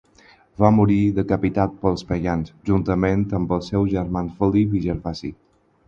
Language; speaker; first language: Catalan; non-native, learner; Spanish